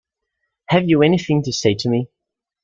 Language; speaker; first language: English; native; English